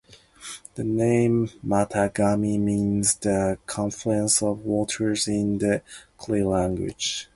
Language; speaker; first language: English; non-native, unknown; Japanese